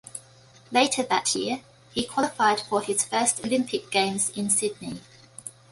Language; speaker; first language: English; native; English